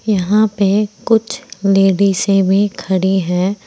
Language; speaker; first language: Hindi; native; Hindi